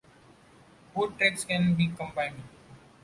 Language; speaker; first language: English; non-native, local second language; Marathi